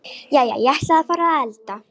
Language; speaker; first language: Icelandic; non-native, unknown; Romanian